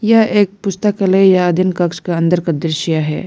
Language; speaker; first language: Hindi; non-native, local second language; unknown